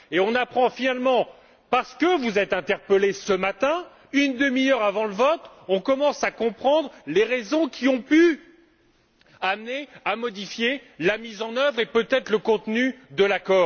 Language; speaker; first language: French; native; French